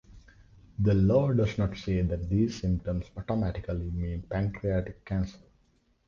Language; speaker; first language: English; non-native, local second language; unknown